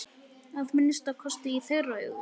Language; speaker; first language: Icelandic; native; Icelandic